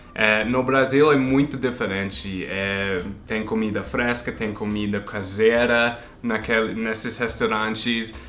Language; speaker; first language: Portuguese; non-native, fluent; English